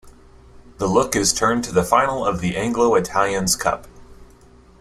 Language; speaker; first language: English; native; English